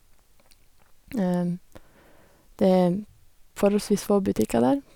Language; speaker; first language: Norwegian; native; Norwegian